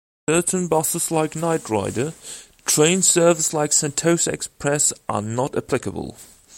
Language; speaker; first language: English; non-native, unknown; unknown